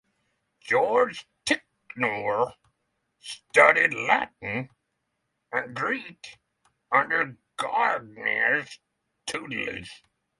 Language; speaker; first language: English; non-native, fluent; Norwegian